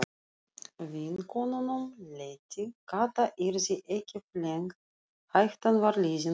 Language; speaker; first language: Icelandic; non-native, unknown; Russian